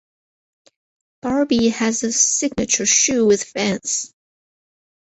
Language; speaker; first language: English; non-native, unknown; Chinese